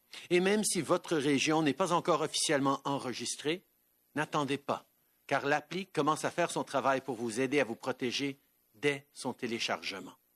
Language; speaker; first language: French; early bilingual, heritage; French